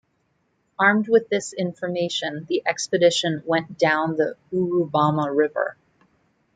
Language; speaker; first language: English; native; English